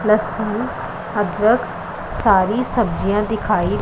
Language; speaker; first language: Hindi; non-native, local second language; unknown